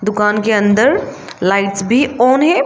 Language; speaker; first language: Hindi; non-native, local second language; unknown